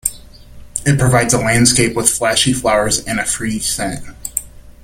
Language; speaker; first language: English; native; English